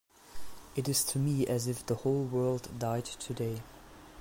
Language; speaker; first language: English; non-native, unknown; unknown